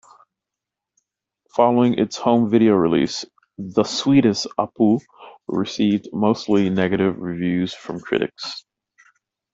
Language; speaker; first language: English; native; English